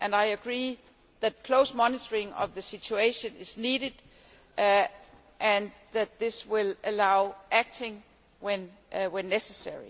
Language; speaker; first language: English; non-native, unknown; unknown